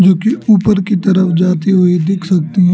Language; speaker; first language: Hindi; non-native, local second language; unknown